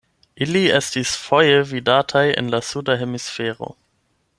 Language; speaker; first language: Esperanto; non-native, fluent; German